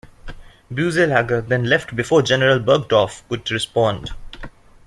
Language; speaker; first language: English; non-native, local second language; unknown